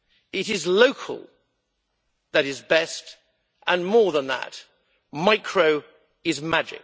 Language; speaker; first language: English; native; English